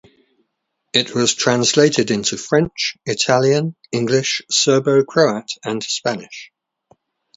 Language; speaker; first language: English; native; English